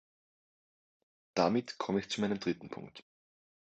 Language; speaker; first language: German; native; German